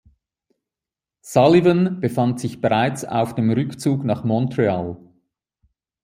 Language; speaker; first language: German; native; German